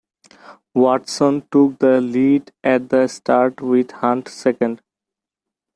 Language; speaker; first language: English; non-native, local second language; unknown